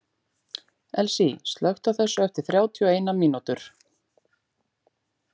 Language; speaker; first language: Icelandic; native; Icelandic